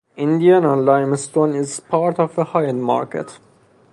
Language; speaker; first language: English; non-native, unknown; Persian